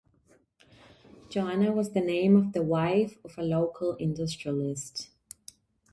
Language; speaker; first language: English; non-native, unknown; Spanish